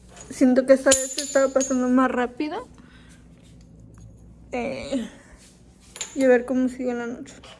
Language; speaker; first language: Spanish; early bilingual, heritage; Spanish